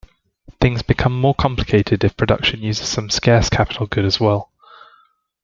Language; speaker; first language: English; native; English